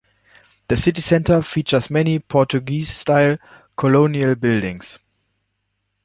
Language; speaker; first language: English; non-native, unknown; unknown